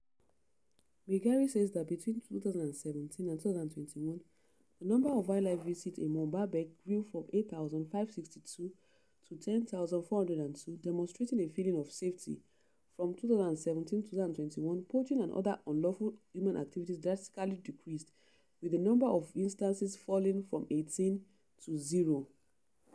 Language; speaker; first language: English; non-native, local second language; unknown